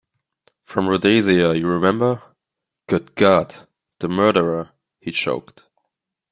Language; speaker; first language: English; non-native, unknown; German